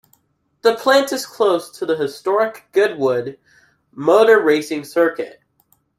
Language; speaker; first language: English; native; English